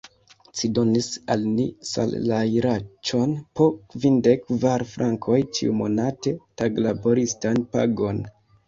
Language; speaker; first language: Esperanto; non-native, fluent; Kinyarwanda